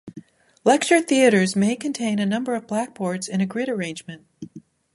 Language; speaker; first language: English; native; English